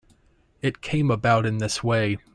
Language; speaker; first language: English; native; English